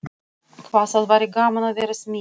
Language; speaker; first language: Icelandic; non-native, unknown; Russian